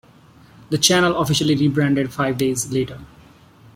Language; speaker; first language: English; non-native, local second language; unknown